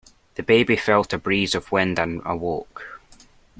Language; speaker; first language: English; native; English